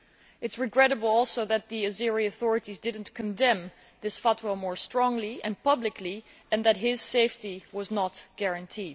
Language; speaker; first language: English; non-native, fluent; Dutch